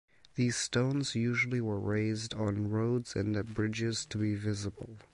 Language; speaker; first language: English; native; English